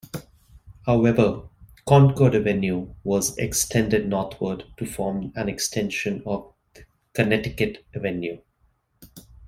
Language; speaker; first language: English; non-native, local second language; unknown